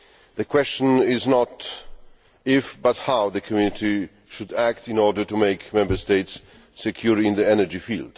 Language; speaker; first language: English; non-native, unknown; Polish